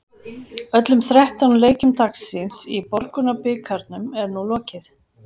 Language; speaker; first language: Icelandic; native; Icelandic